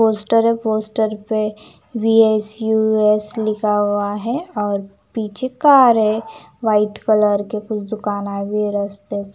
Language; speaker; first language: Hindi; non-native, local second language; Punjabi